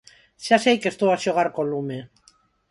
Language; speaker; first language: Galician; non-native, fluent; Spanish